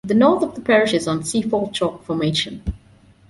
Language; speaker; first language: English; non-native, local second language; Divehi